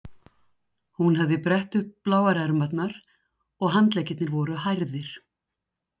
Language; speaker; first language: Icelandic; native; Icelandic